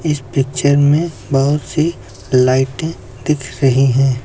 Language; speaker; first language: Hindi; native; Hindi